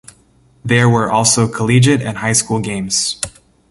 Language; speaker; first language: English; native; English